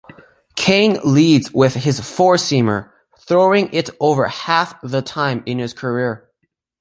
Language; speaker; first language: English; native; English